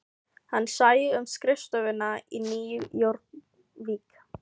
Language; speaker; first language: Icelandic; non-native, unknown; Filipino